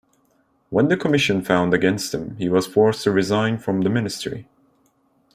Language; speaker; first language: English; non-native, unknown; Turkish